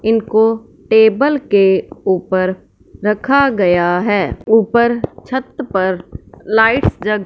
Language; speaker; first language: Hindi; non-native, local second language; Punjabi